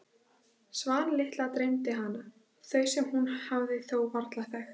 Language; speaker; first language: Icelandic; native; Icelandic